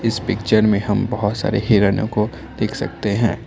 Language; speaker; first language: Hindi; non-native, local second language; Assamese